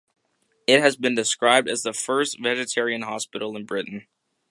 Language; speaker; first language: English; native; English